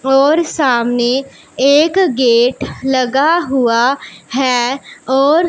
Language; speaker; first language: Hindi; non-native, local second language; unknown